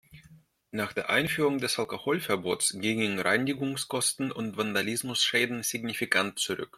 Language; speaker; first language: German; non-native, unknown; Russian